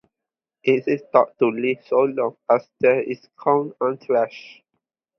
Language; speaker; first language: English; non-native, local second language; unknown